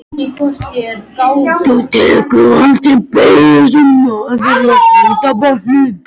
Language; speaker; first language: Icelandic; non-native, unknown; French